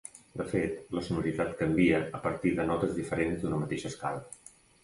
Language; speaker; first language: Catalan; native; Catalan